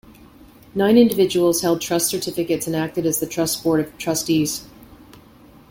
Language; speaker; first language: English; native; English